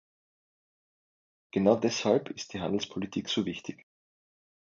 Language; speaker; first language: German; native; German